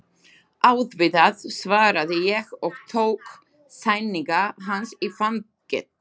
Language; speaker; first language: Icelandic; non-native, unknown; Slovak